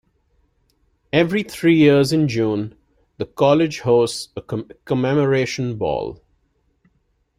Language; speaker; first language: English; non-native, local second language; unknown